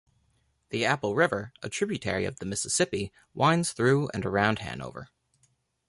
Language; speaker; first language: English; native; English